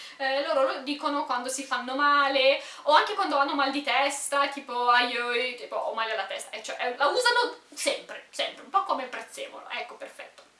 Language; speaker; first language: Italian; non-native, fluent; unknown